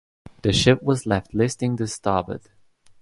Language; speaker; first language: English; non-native, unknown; Estonian